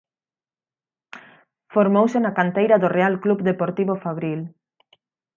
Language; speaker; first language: Galician; native; Galician